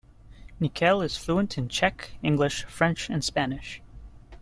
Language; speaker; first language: English; native; English